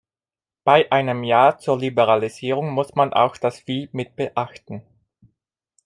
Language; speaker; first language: German; non-native, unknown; Italian